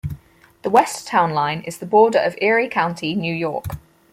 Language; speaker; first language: English; native; English